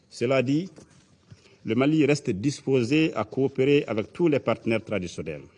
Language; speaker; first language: French; non-native, local second language; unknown